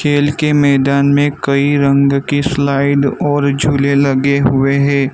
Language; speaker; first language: Hindi; non-native, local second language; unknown